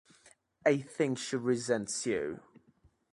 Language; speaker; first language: English; native; English